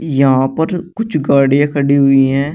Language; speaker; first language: Hindi; native; Hindi